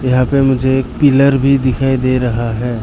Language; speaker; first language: Hindi; early bilingual, other home language; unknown